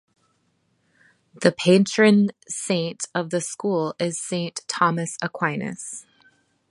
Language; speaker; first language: English; native; English